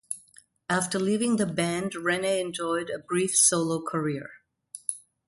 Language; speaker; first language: English; non-native, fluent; German